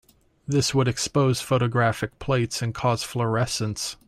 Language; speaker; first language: English; native; English